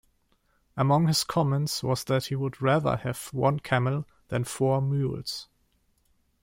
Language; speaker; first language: English; non-native, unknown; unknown